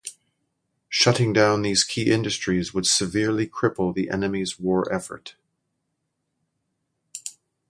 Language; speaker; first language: English; native; English